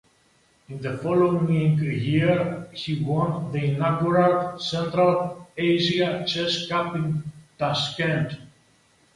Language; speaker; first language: English; non-native, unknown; Greek